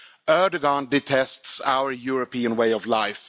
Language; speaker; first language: English; non-native, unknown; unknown